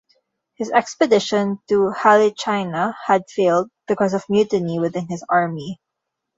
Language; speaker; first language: English; non-native, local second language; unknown